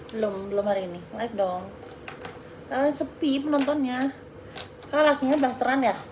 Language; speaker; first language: Indonesian; native; Indonesian